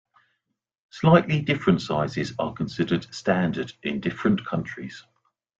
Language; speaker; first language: English; native; English